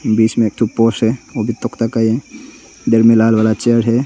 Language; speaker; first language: Hindi; non-native, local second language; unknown